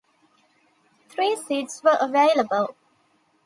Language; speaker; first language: English; non-native, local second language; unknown